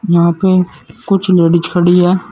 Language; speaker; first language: Hindi; native; Hindi